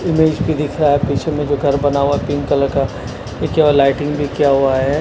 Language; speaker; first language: Hindi; non-native, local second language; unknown